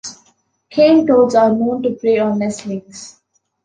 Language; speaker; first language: English; non-native, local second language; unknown